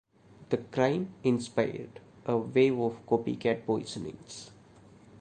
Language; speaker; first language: English; non-native, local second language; Malayalam